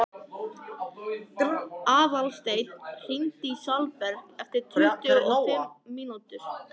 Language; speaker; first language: Icelandic; native; Icelandic